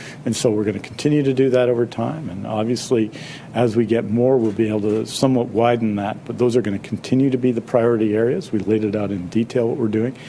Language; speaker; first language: English; native; English